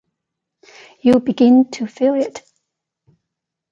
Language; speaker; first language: English; non-native, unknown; Chinese